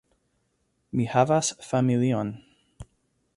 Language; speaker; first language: Esperanto; non-native, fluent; English